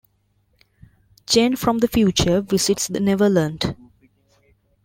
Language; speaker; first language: English; non-native, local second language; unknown